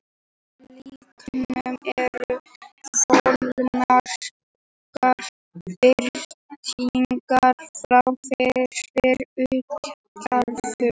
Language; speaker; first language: Icelandic; native; Icelandic